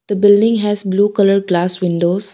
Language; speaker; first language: English; non-native, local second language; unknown